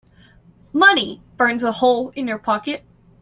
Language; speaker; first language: English; native; English